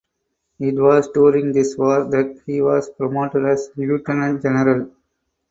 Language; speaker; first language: English; non-native, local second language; Tamil